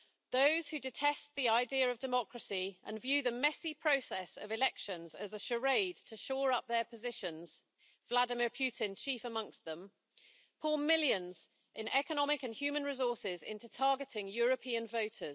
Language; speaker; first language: English; native; English